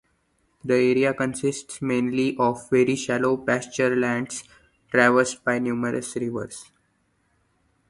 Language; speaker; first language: English; non-native, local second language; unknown